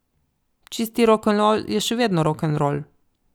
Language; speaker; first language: Slovenian; native; Slovenian